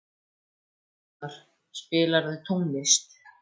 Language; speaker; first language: Icelandic; native; Icelandic